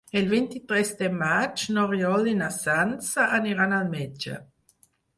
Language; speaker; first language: Catalan; non-native, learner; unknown